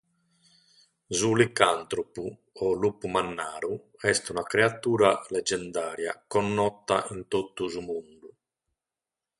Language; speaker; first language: Sardinian; native; Sardinian